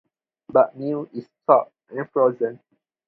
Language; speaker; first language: English; non-native, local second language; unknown